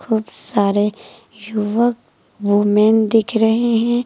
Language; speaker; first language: Hindi; native; Hindi